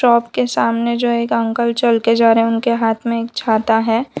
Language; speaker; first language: Hindi; non-native, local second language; Gujarati